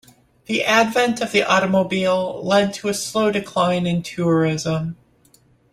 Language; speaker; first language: English; native; English